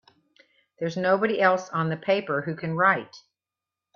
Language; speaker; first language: English; native; English